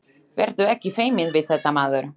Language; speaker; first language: Icelandic; non-native, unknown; Slovak